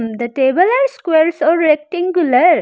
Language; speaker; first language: English; non-native, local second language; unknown